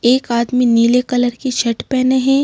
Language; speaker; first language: Hindi; native; Hindi